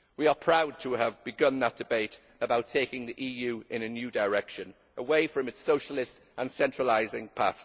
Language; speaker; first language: English; native; English